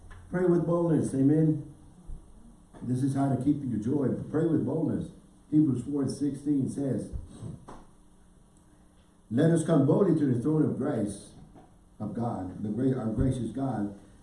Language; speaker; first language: English; native; English